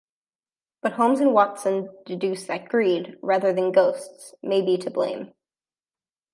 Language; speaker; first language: English; native; English